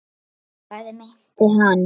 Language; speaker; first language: Icelandic; non-native, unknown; Lithuanian